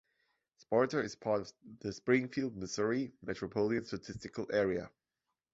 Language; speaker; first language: English; non-native, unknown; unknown